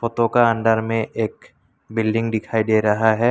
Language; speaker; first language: Hindi; non-native, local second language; Assamese